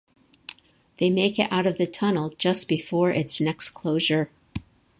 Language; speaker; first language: English; native; English